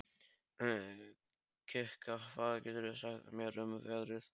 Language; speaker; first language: Icelandic; non-native, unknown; Polish